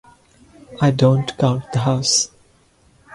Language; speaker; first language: English; non-native, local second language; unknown